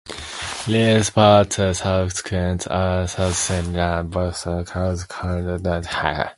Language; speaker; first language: English; non-native, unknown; Japanese